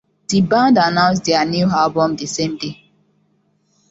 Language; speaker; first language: English; non-native, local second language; Hausa